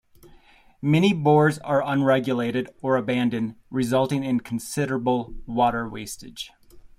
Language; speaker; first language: English; native; English